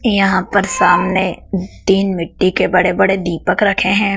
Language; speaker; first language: Hindi; native; Hindi